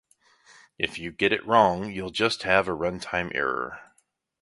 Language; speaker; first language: English; native; English